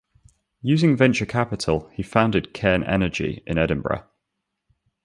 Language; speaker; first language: English; native; English